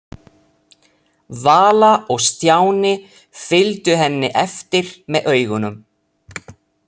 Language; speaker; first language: Icelandic; non-native, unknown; Italian